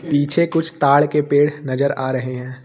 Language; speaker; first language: Hindi; native; Hindi